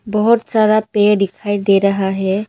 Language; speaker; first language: Hindi; non-native, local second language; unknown